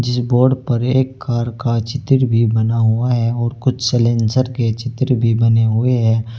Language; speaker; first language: Hindi; native; Hindi